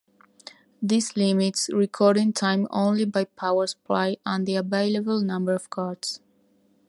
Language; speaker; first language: English; non-native, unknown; Spanish